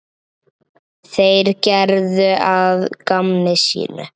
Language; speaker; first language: Icelandic; native; Icelandic